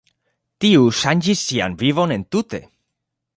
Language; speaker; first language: Esperanto; non-native, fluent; Spanish